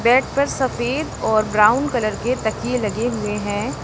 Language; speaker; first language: Hindi; native; Hindi